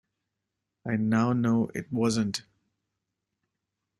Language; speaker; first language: English; native; English